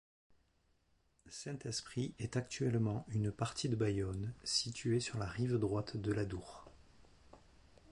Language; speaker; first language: French; native; French